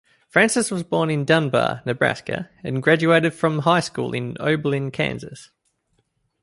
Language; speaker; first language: English; native; English